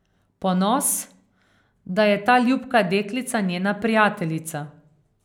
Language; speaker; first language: Slovenian; native; Slovenian